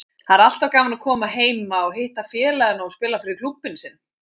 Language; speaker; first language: Icelandic; native; Icelandic